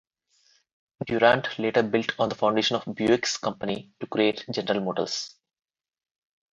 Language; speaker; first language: English; non-native, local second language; Telugu